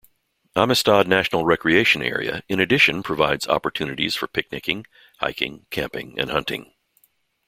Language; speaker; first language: English; native; English